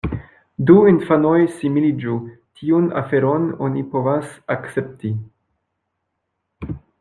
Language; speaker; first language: Esperanto; non-native, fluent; French